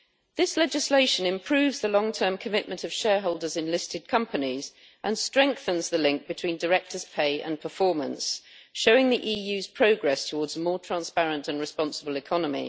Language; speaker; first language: English; native; English